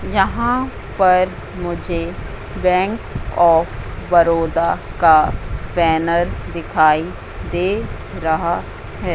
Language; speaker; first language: Hindi; native; Hindi